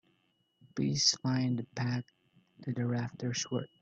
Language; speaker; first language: English; non-native, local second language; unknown